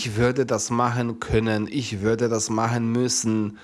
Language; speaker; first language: German; non-native, fluent; Polish